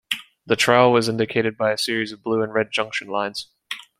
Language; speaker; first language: English; native; English